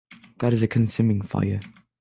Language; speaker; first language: English; non-native, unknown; French